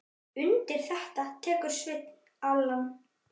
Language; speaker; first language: Icelandic; native; Icelandic